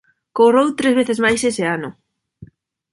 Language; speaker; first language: Galician; non-native, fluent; Spanish